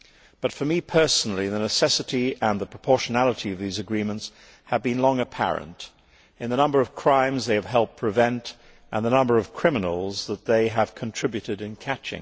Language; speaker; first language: English; native; English